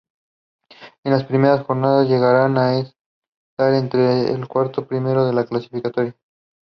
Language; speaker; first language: English; non-native, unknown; Spanish